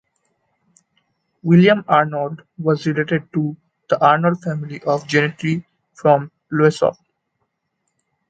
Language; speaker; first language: English; non-native, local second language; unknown